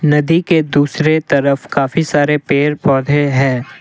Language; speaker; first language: Hindi; non-native, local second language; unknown